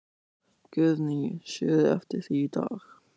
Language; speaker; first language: Icelandic; non-native, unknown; German